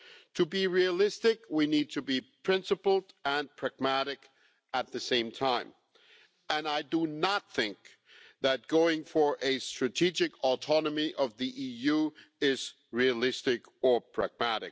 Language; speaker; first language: English; non-native, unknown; German